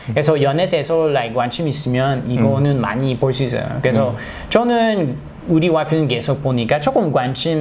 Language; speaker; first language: Korean; non-native, learner; English